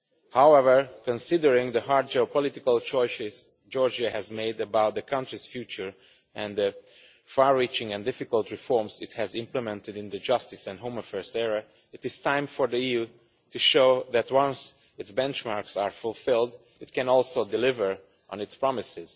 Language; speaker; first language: English; non-native, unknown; Romanian